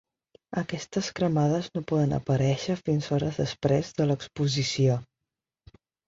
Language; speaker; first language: Catalan; non-native, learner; Spanish